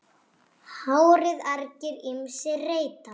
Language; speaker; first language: Icelandic; native; Icelandic